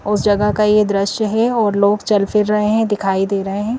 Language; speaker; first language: Hindi; native; Hindi